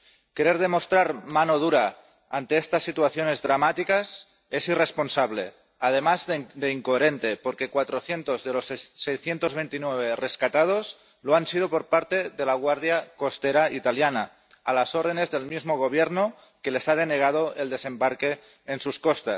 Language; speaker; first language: Spanish; non-native, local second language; Catalan